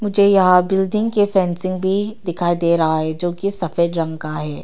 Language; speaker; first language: Hindi; non-native, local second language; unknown